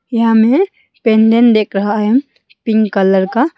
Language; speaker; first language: Hindi; non-native, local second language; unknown